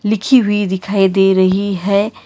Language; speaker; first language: Hindi; non-native, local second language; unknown